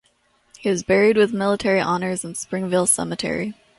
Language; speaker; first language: English; native; English